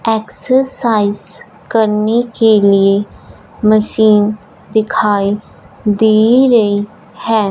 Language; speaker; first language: Hindi; non-native, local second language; Punjabi